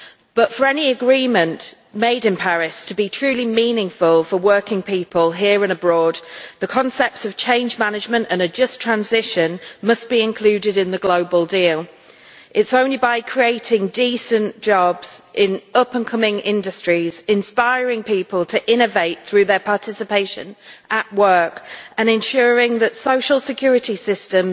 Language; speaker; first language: English; native; English